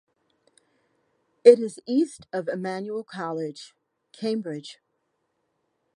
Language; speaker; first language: English; native; English